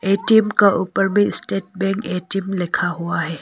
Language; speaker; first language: Hindi; non-native, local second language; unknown